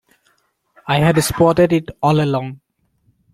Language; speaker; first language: English; non-native, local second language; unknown